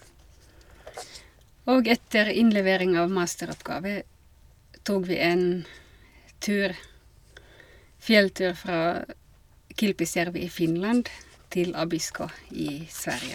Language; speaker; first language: Norwegian; non-native, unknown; Finnish